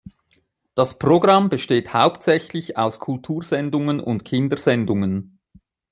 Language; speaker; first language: German; native; German